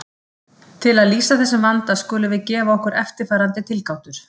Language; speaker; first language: Icelandic; native; Icelandic